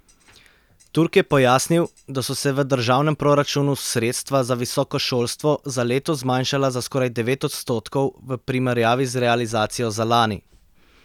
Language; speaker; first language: Slovenian; native; Slovenian